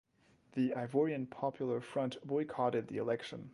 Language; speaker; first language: English; non-native, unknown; French